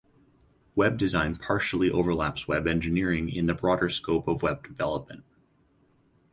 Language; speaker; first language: English; native; English